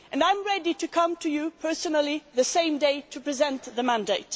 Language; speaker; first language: English; non-native, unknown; Swedish